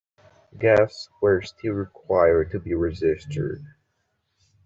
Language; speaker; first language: English; non-native, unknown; Portuguese